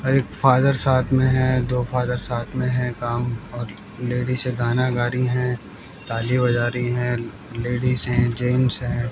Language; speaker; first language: Hindi; native; Hindi